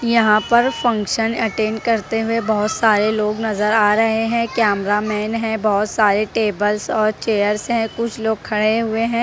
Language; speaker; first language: Hindi; non-native, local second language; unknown